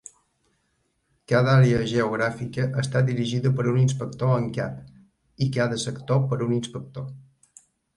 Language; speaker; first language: Catalan; native; Catalan